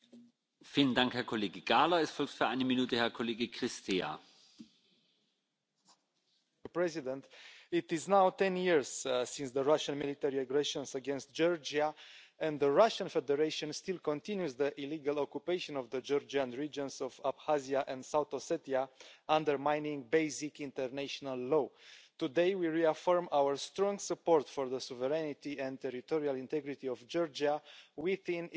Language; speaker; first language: English; non-native, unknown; Romanian